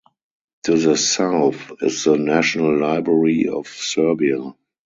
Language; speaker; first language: English; non-native, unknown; German